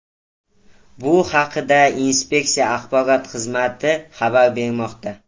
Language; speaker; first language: Uzbek; native; Uzbek